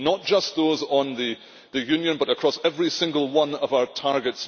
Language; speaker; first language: English; native; English